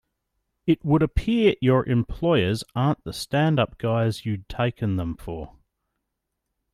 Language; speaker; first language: English; native; English